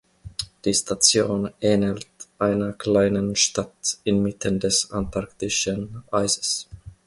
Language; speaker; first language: German; non-native, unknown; Finnish